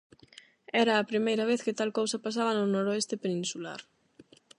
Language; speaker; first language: Galician; non-native, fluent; Spanish